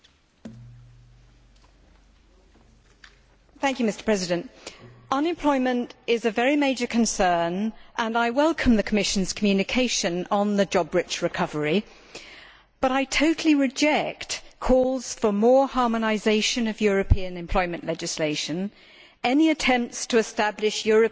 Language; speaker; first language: English; native; English